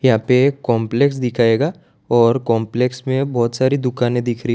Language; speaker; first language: Hindi; non-native, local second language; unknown